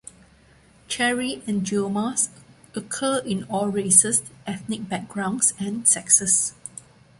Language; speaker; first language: English; non-native, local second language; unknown